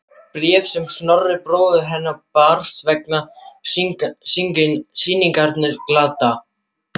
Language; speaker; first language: Icelandic; non-native, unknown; German